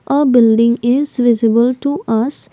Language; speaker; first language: English; non-native, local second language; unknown